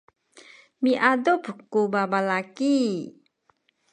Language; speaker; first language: Sakizaya; non-native, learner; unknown